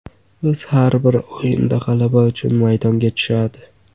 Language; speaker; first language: Uzbek; non-native, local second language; Kara-Kalpak